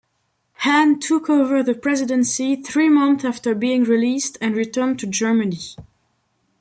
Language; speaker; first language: English; non-native, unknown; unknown